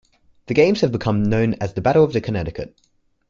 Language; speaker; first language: English; native; English